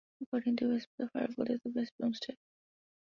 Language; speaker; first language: English; non-native, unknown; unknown